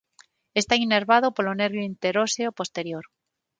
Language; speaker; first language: Galician; non-native, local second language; Spanish